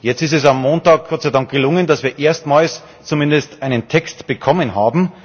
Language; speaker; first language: German; native; German